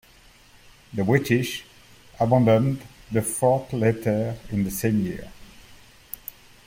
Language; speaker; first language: English; native; English